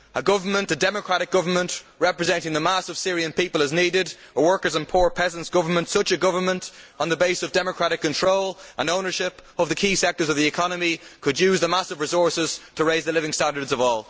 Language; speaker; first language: English; native; English